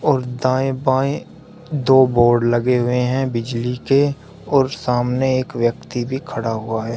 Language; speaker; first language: Hindi; native; Hindi